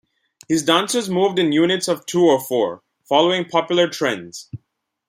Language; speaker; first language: English; non-native, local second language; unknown